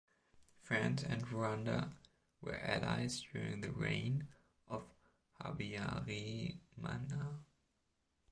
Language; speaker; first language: English; non-native, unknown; German